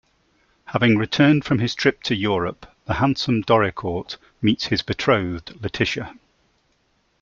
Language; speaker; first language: English; native; English